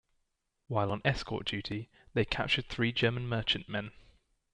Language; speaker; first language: English; native; English